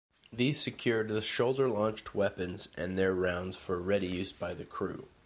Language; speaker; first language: English; native; English